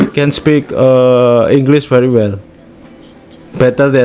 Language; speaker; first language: English; non-native, learner; Indonesian